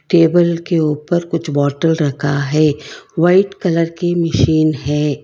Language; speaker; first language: Hindi; non-native, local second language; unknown